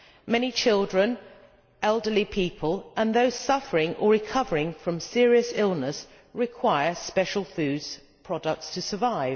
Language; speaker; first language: English; native; English